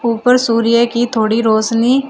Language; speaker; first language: Hindi; native; Hindi